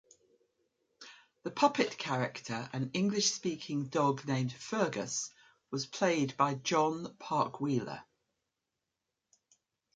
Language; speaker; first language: English; native; English